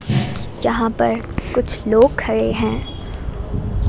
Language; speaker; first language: Hindi; non-native, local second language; Gujarati